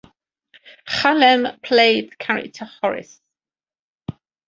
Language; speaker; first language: English; native; English